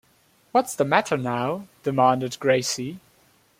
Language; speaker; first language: English; non-native, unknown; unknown